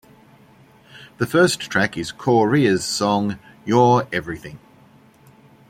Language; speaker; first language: English; native; English